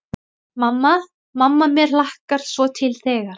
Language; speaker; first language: Icelandic; non-native, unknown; Thai